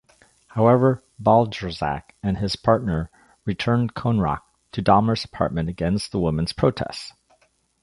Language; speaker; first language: English; native; English